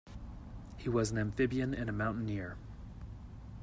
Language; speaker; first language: English; native; English